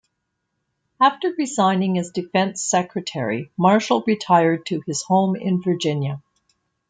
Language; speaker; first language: English; native; English